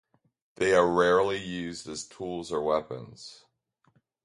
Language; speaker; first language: English; native; English